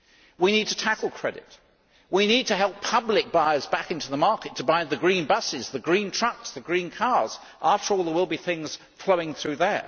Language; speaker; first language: English; native; English